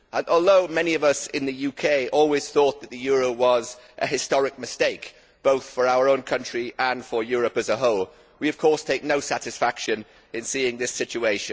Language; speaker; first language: English; native; English